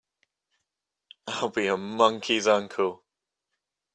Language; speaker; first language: English; native; English